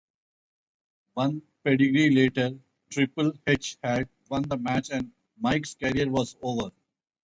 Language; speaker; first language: English; non-native, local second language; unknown